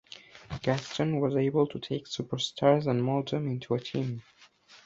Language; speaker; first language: English; non-native, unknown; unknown